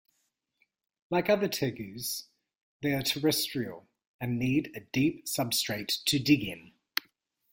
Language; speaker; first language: English; native; English